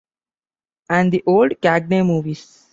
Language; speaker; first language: English; non-native, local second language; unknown